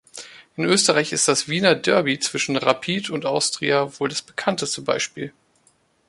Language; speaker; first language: German; native; German